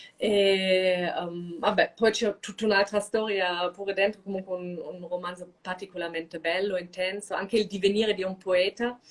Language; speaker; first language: Italian; non-native, fluent; German